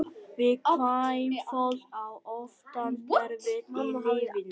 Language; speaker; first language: Icelandic; non-native, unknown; Vietnamese